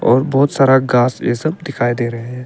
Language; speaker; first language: Hindi; early bilingual, other home language; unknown